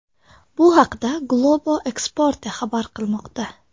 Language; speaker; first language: Uzbek; non-native, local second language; Tajik